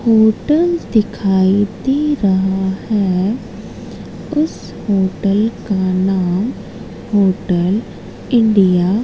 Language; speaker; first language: Hindi; native; Hindi